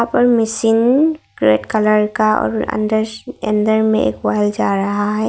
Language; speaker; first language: Hindi; non-native, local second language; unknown